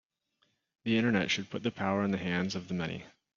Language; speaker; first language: English; native; English